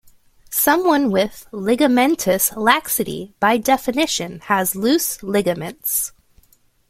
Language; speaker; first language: English; native; English